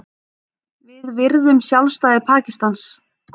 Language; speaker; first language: Icelandic; native; Icelandic